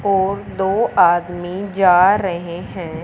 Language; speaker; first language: Hindi; non-native, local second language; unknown